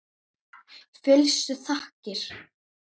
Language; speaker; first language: Icelandic; native; Icelandic